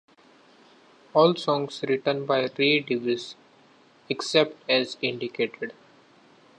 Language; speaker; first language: English; non-native, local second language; Marathi